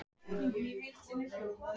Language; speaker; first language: Icelandic; native; Icelandic